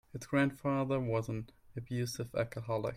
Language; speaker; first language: English; non-native, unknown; German